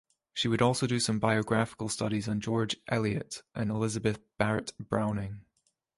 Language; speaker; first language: English; native; English